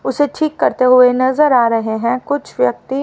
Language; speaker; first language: Hindi; native; Hindi